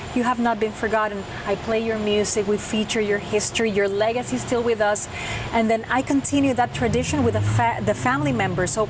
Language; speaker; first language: English; non-native, local second language; Spanish